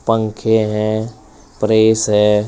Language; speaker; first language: Hindi; native; Hindi